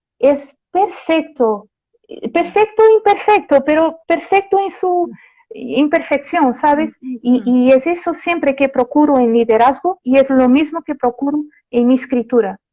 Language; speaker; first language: Spanish; non-native, related language; Portuguese